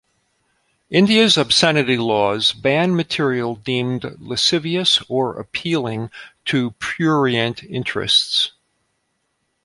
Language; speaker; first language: English; native; English